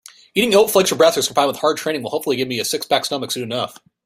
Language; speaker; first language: English; native; English